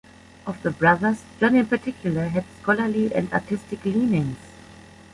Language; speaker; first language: English; non-native, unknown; German